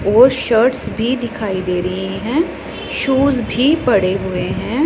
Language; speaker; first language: Hindi; non-native, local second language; Punjabi